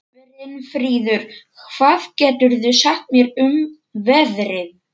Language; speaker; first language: Icelandic; non-native, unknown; Polish